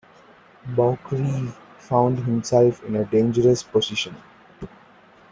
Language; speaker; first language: English; non-native, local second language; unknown